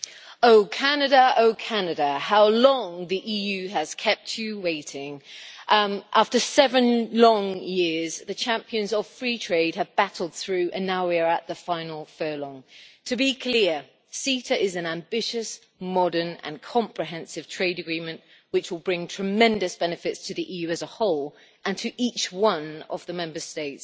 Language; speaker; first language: English; native; English